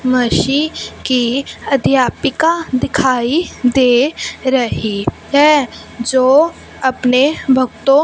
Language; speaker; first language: Hindi; non-native, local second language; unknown